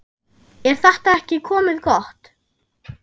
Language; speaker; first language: Icelandic; non-native, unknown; German